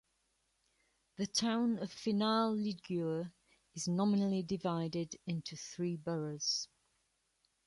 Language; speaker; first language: English; native; English